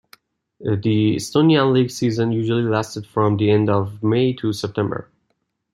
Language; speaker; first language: English; non-native, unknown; Persian